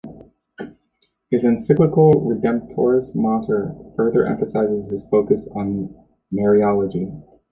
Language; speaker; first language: English; native; English